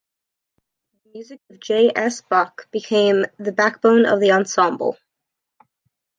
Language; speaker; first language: English; native; English